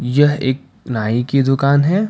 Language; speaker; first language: Hindi; non-native, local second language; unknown